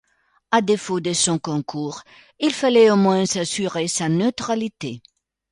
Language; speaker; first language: French; non-native, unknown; Italian